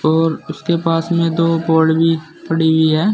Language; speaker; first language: Hindi; native; Hindi